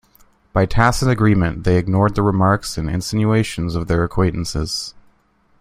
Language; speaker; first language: English; native; English